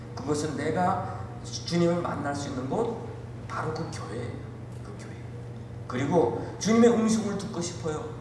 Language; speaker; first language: Korean; native; Korean